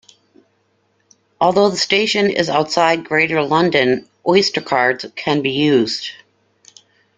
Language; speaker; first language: English; native; English